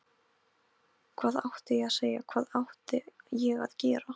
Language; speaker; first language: Icelandic; non-native, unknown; Polish